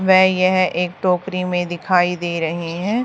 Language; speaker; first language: Hindi; native; Hindi